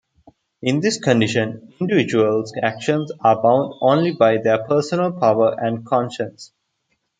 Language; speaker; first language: English; non-native, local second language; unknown